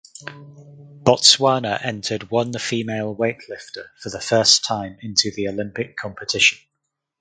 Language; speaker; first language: English; native; English